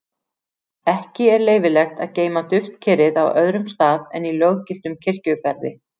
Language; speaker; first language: Icelandic; native; Icelandic